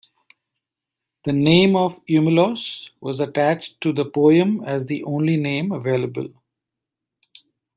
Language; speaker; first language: English; non-native, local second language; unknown